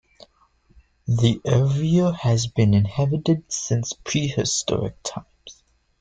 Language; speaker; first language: English; native; English